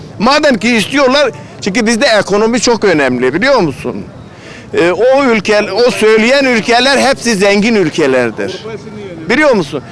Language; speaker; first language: Turkish; non-native, local second language; Kurdish